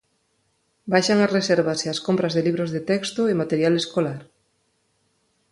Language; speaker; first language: Galician; non-native, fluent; Spanish